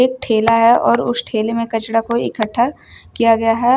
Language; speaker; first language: Hindi; native; Hindi